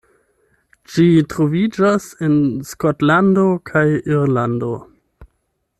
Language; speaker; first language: Esperanto; non-native, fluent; German